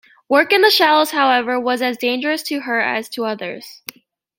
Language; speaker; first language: English; native; English